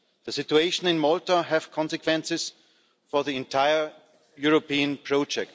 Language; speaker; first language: English; non-native, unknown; German